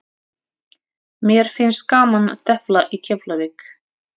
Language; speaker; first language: Icelandic; non-native, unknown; Russian